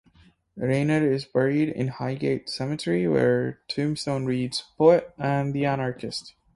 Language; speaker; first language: English; native; English